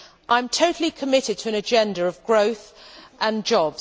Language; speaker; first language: English; native; English